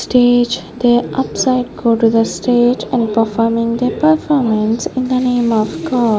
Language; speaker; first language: English; non-native, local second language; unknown